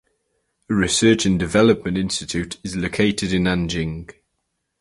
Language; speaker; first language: English; native; English